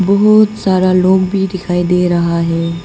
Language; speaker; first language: Hindi; non-native, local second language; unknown